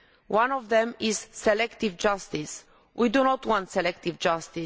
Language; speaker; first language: English; non-native, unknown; Romanian